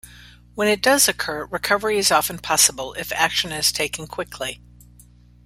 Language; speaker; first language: English; native; English